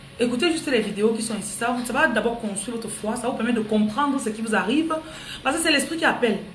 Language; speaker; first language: French; non-native, local second language; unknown